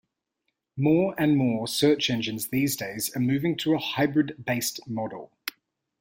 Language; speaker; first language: English; native; English